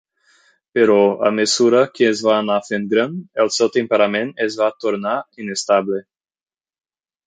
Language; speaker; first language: Catalan; non-native, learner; Portuguese